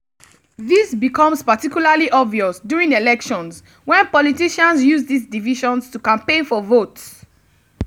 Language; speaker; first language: English; non-native, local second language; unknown